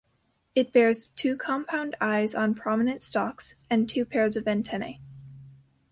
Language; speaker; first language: English; native; English